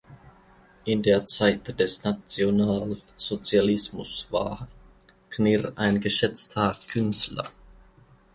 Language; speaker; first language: German; non-native, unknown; Finnish